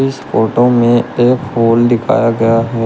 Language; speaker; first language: Hindi; native; Hindi